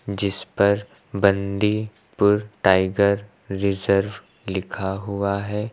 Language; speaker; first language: Hindi; native; Hindi